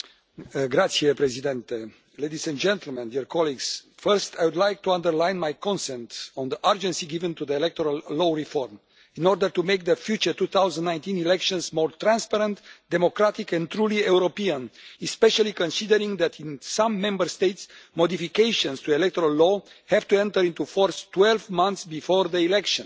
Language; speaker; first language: English; non-native, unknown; Romanian